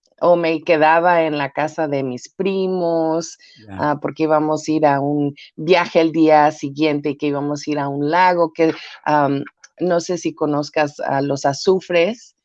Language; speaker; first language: Spanish; early bilingual, heritage; Spanish